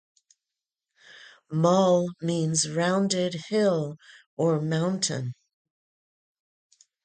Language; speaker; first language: English; native; English